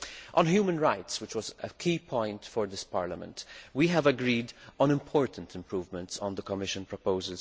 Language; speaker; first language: English; non-native, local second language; Maltese